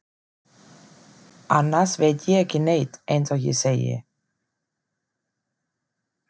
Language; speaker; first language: Icelandic; non-native, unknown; German